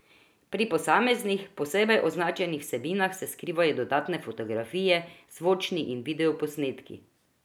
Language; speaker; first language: Slovenian; non-native, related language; Croatian